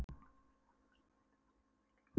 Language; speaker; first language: Icelandic; non-native, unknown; Polish